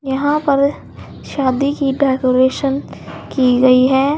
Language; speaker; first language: Hindi; native; Hindi